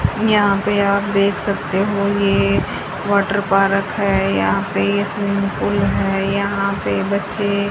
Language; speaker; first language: Hindi; native; Hindi